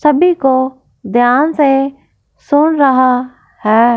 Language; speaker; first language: Hindi; non-native, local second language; Punjabi